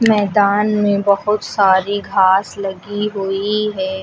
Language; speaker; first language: Hindi; native; Hindi